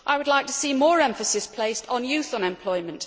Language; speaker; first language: English; native; English